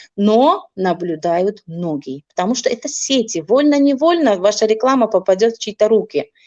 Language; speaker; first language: Russian; non-native, local second language; Tajik